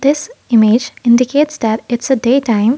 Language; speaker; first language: English; non-native, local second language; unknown